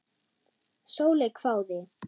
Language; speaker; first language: Icelandic; non-native, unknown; German